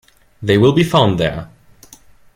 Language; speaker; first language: English; non-native, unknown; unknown